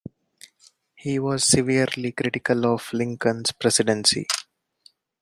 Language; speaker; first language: English; non-native, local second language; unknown